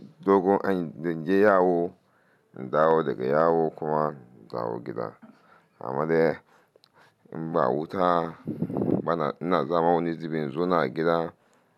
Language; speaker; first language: Hausa; non-native, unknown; Yoruba